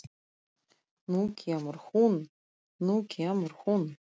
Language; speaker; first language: Icelandic; non-native, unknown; Russian